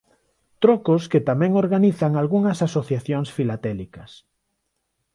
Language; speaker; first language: Galician; non-native, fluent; Spanish